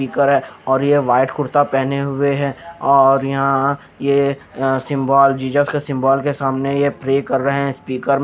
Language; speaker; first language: Hindi; non-native, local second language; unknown